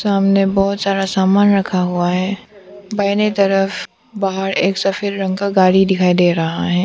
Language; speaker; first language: Hindi; non-native, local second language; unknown